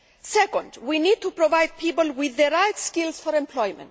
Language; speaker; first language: English; non-native, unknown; Greek